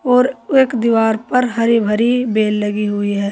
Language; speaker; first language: Hindi; native; Hindi